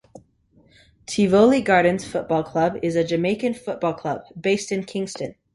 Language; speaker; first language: English; native; English